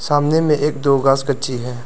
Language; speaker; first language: Hindi; non-native, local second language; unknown